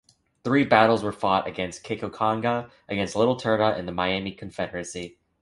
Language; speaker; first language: English; native; English